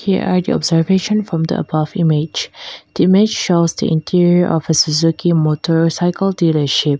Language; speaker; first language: English; non-native, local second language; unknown